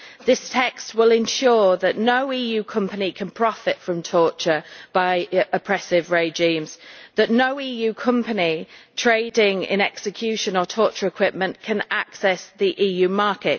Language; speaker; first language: English; native; English